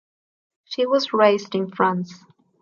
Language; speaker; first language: English; non-native, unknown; Spanish